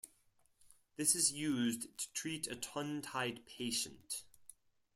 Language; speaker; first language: English; non-native, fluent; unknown